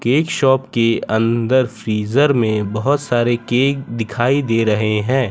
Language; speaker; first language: Hindi; non-native, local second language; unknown